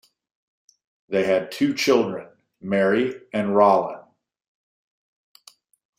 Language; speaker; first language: English; native; English